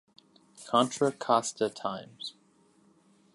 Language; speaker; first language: English; native; English